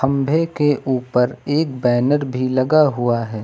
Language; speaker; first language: Hindi; native; Hindi